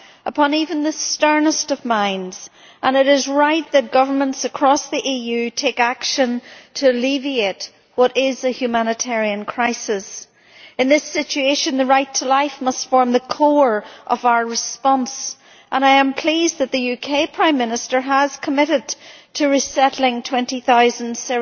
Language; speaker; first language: English; native; English